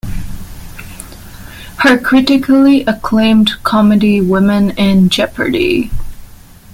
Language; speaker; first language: English; non-native, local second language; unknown